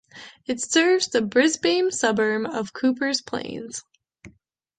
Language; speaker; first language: English; native; English